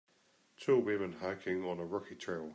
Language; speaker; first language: English; native; English